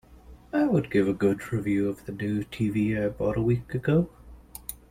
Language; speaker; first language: English; native; English